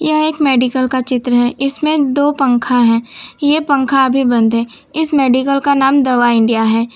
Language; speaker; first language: Hindi; non-native, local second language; Gujarati